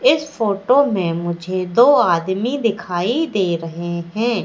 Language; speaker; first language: Hindi; native; Hindi